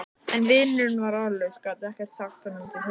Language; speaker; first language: Icelandic; native; Icelandic